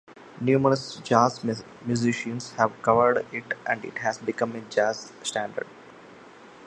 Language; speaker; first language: English; non-native, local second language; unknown